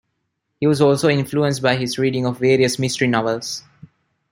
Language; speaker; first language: English; non-native, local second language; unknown